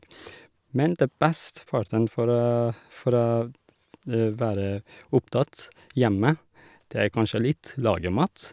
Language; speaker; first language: Norwegian; non-native, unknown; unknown